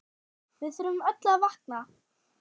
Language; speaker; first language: Icelandic; non-native, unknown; German